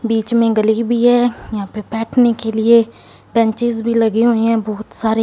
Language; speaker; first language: Hindi; non-native, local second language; Punjabi